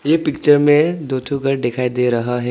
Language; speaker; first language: Hindi; non-native, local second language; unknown